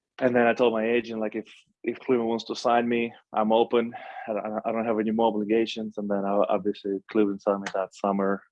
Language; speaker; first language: English; non-native, fluent; Russian